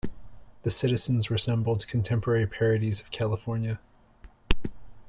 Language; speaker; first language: English; native; English